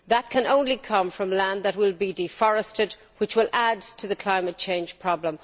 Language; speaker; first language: English; native; English